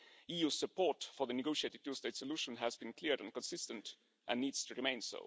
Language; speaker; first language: English; non-native, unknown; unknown